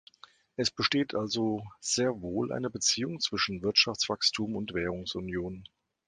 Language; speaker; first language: German; native; German